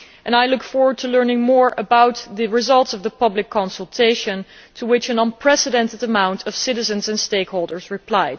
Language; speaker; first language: English; non-native, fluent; Dutch